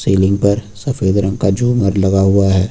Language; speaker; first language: Hindi; native; Hindi